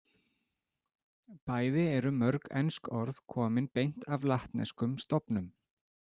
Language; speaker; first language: Icelandic; native; Icelandic